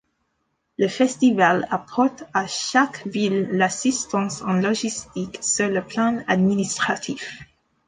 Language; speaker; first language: French; non-native, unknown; English